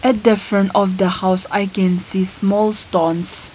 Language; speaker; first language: English; non-native, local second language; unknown